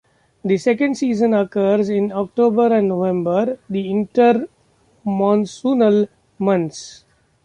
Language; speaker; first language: English; non-native, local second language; Marathi